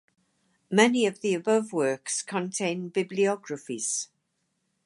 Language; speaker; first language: English; native; English